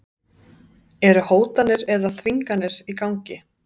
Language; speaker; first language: Icelandic; native; Icelandic